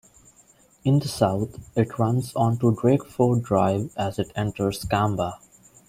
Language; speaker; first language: English; non-native, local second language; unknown